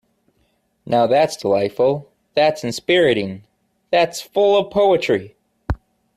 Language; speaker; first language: English; native; English